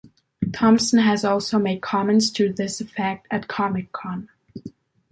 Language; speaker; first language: English; non-native, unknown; German